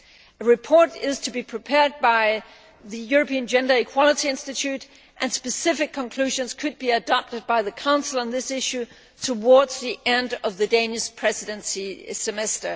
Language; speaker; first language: English; non-native, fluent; Danish